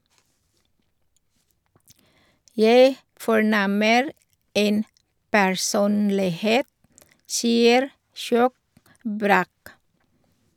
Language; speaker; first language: Norwegian; non-native, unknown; Filipino